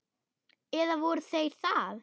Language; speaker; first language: Icelandic; non-native, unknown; German